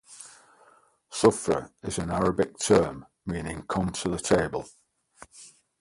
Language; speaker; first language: English; native; English